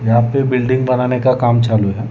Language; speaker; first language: Hindi; non-native, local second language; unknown